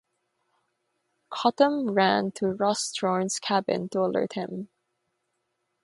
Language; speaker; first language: English; non-native, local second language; Filipino